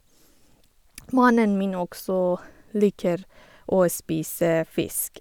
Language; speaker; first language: Norwegian; non-native, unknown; Persian